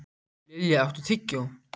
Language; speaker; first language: Icelandic; native; Icelandic